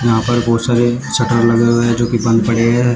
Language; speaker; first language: Hindi; native; Hindi